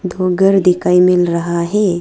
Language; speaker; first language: Hindi; non-native, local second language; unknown